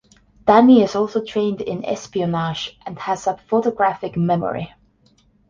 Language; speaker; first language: English; non-native, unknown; Estonian